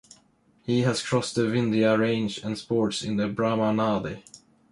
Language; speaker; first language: English; non-native, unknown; Swedish